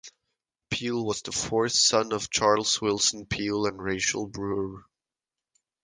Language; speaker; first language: English; native; English